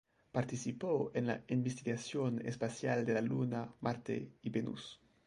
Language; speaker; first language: Spanish; non-native, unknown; French